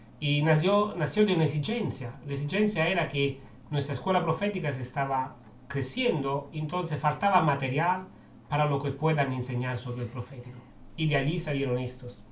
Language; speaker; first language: Spanish; non-native, fluent; Italian